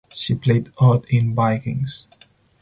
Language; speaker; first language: English; non-native, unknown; Spanish